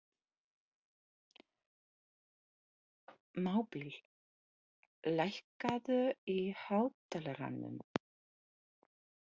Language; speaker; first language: Icelandic; non-native, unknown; Polish